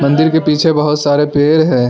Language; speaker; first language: Hindi; non-native, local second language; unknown